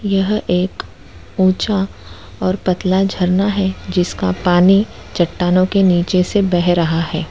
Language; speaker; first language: Hindi; non-native, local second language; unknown